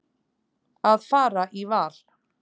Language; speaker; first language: Icelandic; native; Icelandic